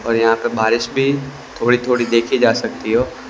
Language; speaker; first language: Hindi; non-native, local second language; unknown